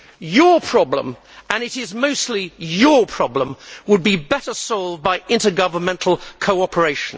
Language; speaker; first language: English; native; English